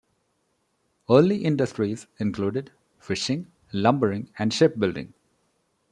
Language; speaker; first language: English; non-native, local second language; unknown